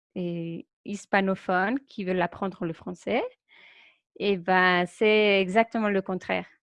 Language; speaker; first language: French; non-native, fluent; Spanish